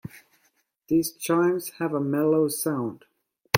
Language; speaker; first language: English; non-native, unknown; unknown